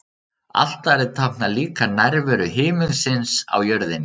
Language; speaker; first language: Icelandic; native; Icelandic